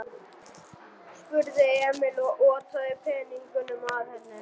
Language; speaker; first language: Icelandic; non-native, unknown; German